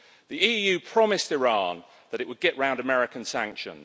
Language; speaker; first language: English; native; English